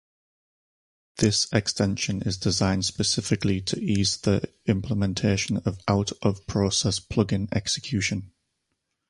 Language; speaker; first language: English; native; English